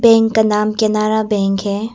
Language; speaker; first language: Hindi; early bilingual, other home language; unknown